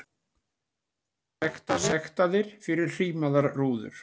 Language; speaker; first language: Icelandic; native; Icelandic